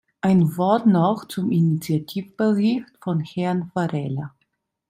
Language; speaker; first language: German; non-native, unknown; Italian